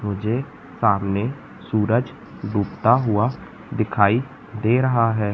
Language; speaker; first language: Hindi; native; Hindi